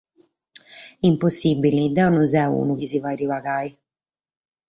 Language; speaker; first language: Sardinian; native; Sardinian